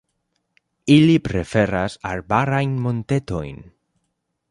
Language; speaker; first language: Esperanto; non-native, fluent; Spanish